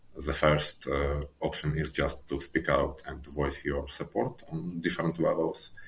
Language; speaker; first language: English; non-native, fluent; Ukrainian